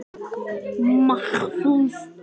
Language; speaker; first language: Icelandic; native; Icelandic